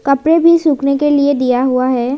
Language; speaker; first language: Hindi; non-native, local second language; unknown